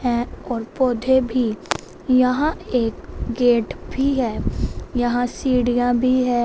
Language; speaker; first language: Hindi; non-native, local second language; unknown